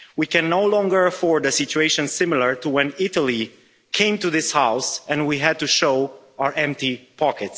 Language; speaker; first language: English; non-native, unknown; Romanian